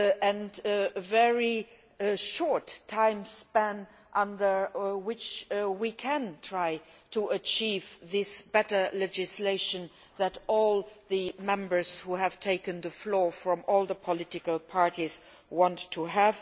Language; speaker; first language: English; non-native, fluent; Luxembourgish